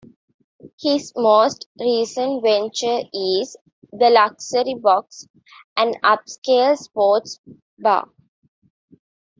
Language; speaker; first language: English; non-native, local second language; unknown